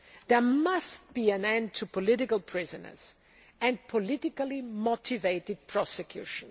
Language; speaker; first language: English; non-native, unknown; German